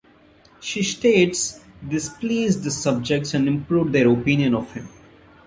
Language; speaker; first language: English; non-native, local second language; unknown